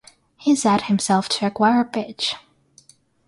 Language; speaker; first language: English; non-native, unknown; Russian